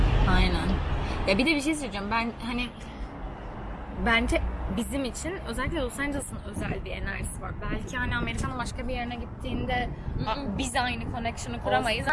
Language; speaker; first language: Turkish; native; Turkish